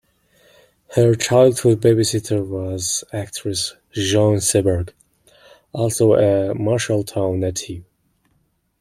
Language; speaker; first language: English; non-native, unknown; Mongolian